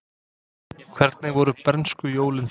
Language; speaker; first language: Icelandic; non-native, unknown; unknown